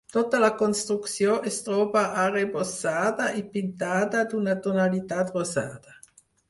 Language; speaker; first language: Catalan; non-native, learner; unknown